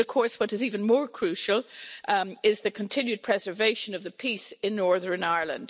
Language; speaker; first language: English; native; English